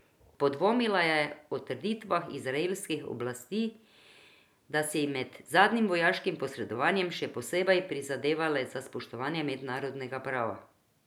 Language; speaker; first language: Slovenian; non-native, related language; Croatian